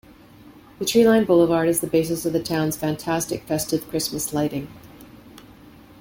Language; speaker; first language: English; native; English